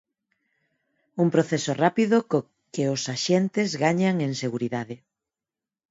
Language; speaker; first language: Galician; non-native, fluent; Spanish